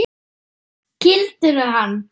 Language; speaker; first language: Icelandic; non-native, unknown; German